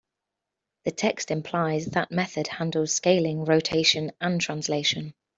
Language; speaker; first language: English; native; English